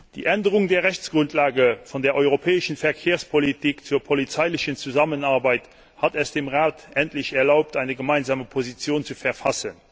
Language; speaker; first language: German; non-native, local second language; Luxembourgish